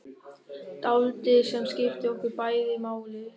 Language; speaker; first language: Icelandic; non-native, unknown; German